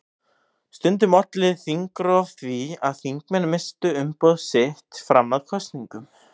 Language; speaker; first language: Icelandic; native; Icelandic